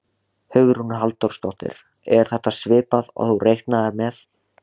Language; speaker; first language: Icelandic; native; Icelandic